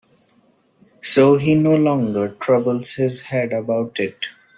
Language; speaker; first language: English; non-native, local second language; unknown